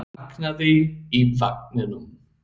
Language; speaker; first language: Icelandic; non-native, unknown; English